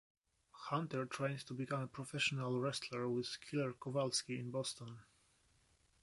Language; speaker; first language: English; non-native, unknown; Polish